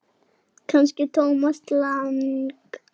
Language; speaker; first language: Icelandic; native; Icelandic